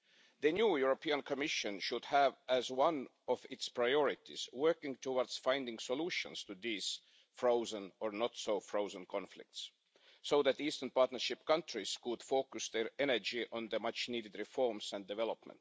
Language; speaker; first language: English; non-native, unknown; Estonian